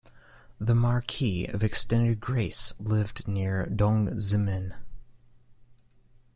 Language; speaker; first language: English; native; English